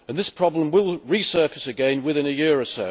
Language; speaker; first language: English; native; English